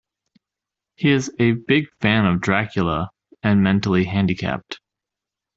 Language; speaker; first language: English; native; English